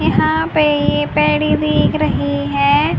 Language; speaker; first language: Hindi; native; Hindi